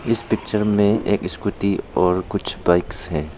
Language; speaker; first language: Hindi; non-native, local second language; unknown